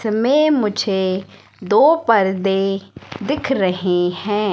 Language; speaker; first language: Hindi; native; Hindi